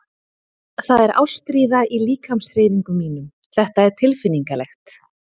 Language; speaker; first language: Icelandic; native; Icelandic